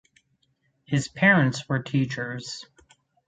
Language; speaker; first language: English; native; English